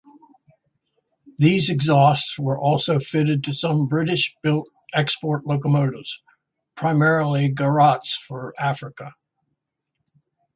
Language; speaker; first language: English; native; English